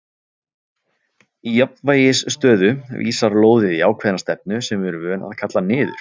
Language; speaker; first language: Icelandic; native; Icelandic